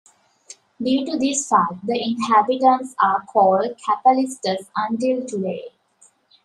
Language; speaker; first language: English; native; English